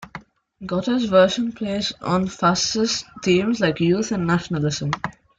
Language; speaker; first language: English; non-native, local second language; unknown